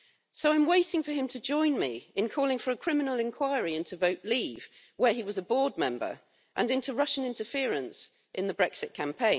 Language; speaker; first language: English; native; English